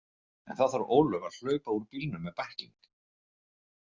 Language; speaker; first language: Icelandic; native; Icelandic